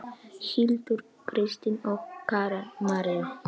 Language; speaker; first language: Icelandic; non-native, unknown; Polish